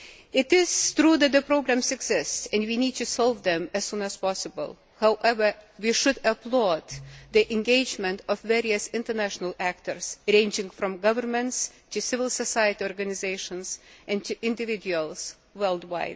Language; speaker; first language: English; non-native, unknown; Lithuanian